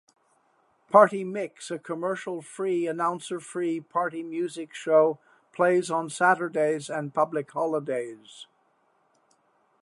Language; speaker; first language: English; native; English